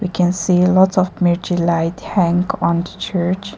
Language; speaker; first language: English; non-native, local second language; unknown